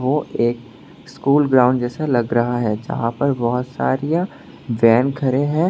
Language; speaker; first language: Hindi; non-native, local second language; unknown